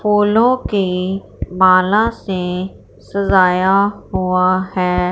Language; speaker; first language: Hindi; non-native, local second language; Punjabi